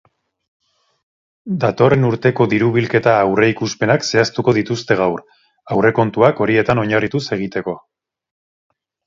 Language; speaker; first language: Basque; native; Basque